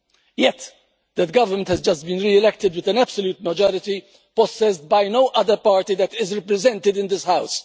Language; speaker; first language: English; non-native, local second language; Maltese